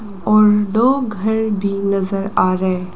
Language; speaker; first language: Hindi; non-native, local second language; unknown